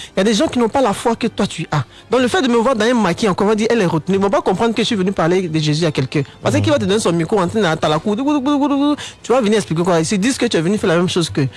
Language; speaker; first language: French; non-native, local second language; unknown